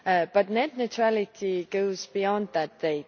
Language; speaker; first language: English; non-native, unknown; Estonian